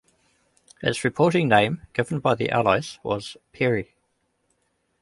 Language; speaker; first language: English; native; English